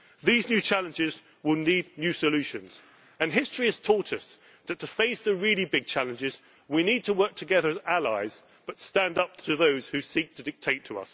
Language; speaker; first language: English; native; English